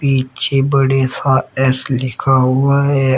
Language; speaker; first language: Hindi; native; Hindi